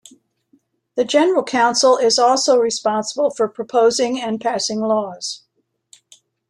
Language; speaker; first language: English; native; English